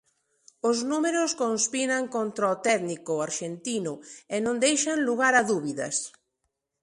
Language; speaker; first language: Galician; non-native, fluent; Spanish